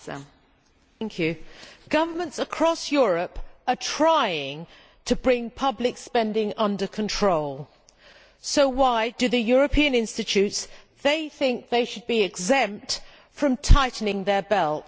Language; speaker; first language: English; native; English